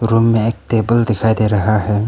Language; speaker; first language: Hindi; non-native, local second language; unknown